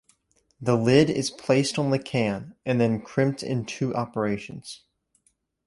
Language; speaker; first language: English; native; English